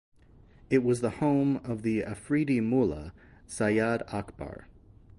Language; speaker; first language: English; native; English